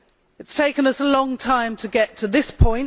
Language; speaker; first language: English; native; English